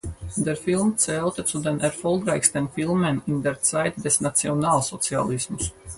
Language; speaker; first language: German; non-native, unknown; Latvian